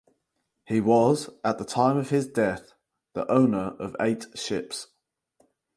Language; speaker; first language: English; native; English